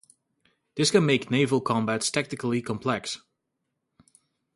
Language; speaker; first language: English; native; English